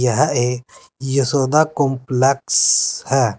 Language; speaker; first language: Hindi; native; Hindi